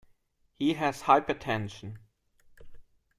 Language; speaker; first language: English; non-native, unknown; German